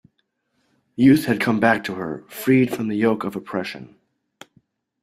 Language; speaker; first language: English; native; English